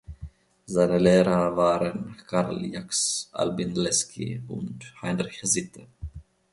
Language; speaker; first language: German; non-native, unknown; Finnish